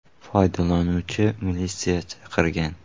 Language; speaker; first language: Uzbek; native; Uzbek